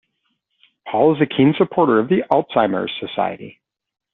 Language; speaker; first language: English; native; English